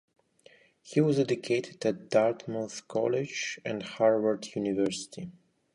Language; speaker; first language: English; non-native, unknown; Russian